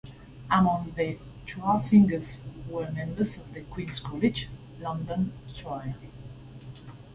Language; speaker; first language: English; non-native, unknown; Basque